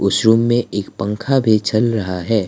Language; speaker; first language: Hindi; non-native, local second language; Assamese